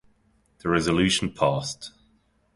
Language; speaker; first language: English; non-native, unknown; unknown